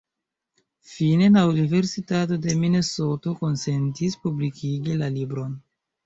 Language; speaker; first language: Esperanto; non-native, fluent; Chinese